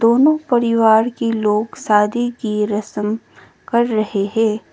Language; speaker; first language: Hindi; non-native, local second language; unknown